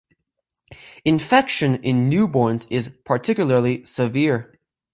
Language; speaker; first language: English; native; English